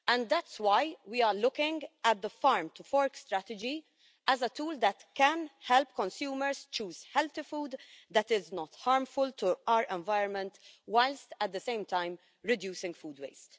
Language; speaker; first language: English; non-native, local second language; Maltese